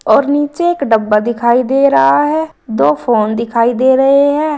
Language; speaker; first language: Hindi; native; Hindi